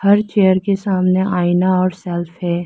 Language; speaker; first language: Hindi; non-native, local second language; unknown